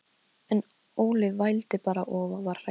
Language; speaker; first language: Icelandic; non-native, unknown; Polish